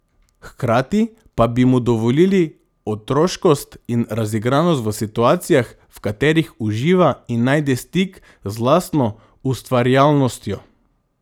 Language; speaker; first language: Slovenian; non-native, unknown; Macedonian